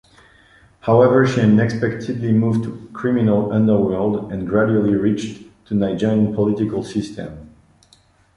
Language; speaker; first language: English; non-native, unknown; French